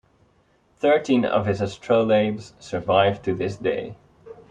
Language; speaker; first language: English; non-native, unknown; Dutch